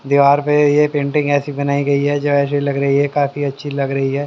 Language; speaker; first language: Hindi; native; Hindi